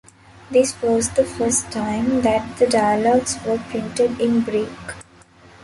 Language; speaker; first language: English; non-native, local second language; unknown